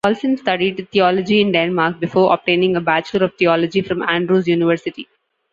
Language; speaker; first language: English; non-native, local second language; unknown